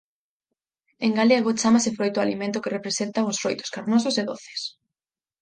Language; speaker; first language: Galician; native; Galician